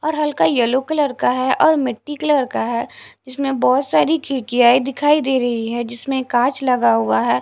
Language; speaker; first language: Hindi; non-native, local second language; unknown